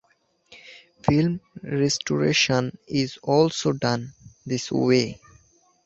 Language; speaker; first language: English; non-native, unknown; Bangla